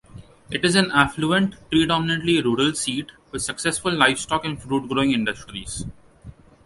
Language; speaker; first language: English; non-native, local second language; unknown